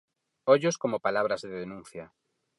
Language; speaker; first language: Galician; non-native, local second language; Spanish